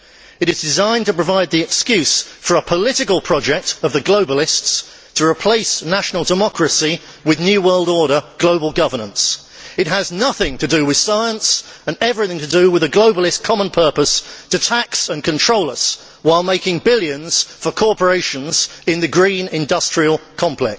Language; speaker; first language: English; native; English